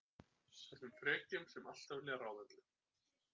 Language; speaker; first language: Icelandic; native; Icelandic